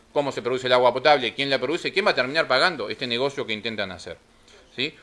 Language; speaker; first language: Spanish; native; Spanish